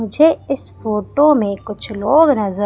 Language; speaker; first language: Hindi; native; Hindi